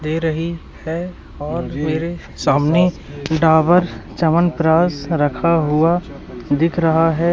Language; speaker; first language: Hindi; native; Hindi